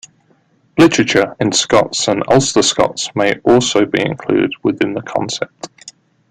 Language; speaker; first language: English; native; English